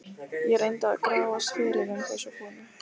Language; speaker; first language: Icelandic; non-native, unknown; Lithuanian